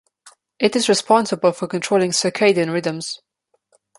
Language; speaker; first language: English; non-native, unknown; Slovenian